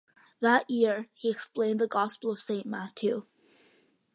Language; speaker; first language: English; early bilingual, other home language; Malayalam